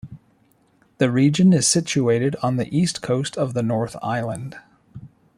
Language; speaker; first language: English; native; English